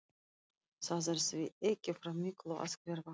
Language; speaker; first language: Icelandic; non-native, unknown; Russian